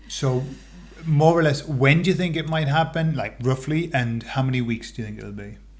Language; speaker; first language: English; native; English